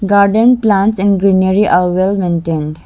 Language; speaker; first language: English; non-native, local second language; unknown